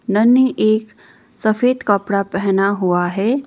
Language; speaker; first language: Hindi; non-native, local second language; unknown